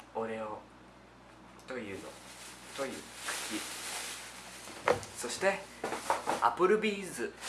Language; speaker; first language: Japanese; non-native, learner; English